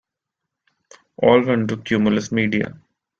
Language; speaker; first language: English; non-native, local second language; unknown